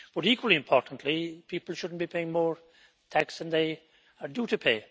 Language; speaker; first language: English; native; English